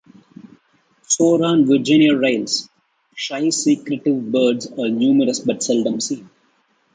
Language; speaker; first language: English; non-native, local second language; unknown